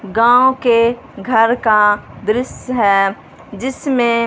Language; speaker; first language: Hindi; non-native, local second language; Punjabi